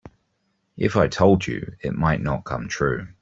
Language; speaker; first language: English; native; English